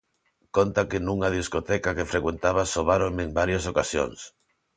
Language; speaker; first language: Galician; non-native, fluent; Spanish